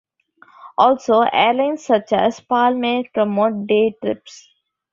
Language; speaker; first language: English; non-native, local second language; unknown